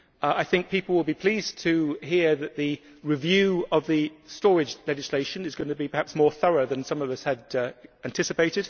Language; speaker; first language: English; native; English